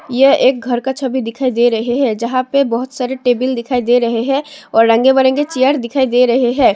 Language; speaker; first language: Hindi; non-native, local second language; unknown